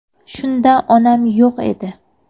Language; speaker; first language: Uzbek; native; Uzbek